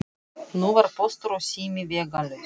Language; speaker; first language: Icelandic; non-native, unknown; Russian